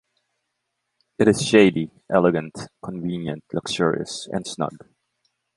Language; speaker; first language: English; non-native, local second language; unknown